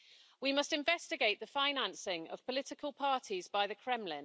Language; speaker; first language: English; native; English